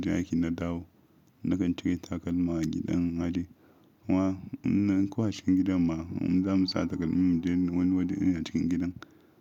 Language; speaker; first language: Hausa; non-native, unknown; Yoruba